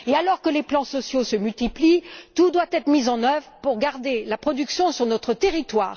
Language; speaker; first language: French; native; French